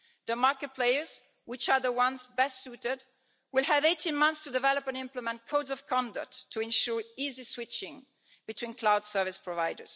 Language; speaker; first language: English; non-native, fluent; Italian